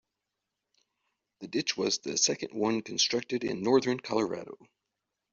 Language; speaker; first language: English; native; English